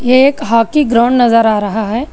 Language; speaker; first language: Hindi; non-native, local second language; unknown